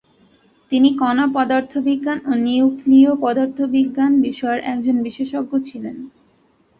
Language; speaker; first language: Bangla; native; Bangla